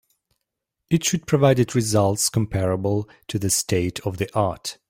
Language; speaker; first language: English; native; English